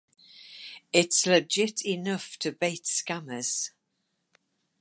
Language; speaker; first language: English; native; English